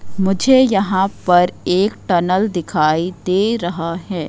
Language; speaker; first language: Hindi; native; Hindi